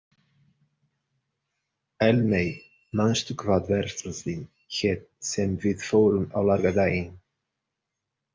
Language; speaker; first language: Icelandic; non-native, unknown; Portuguese